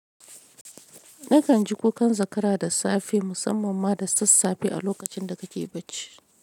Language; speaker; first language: Hausa; non-native, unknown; Yoruba